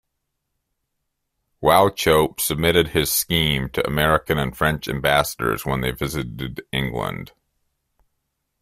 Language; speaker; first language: English; native; English